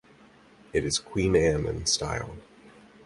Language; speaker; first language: English; native; English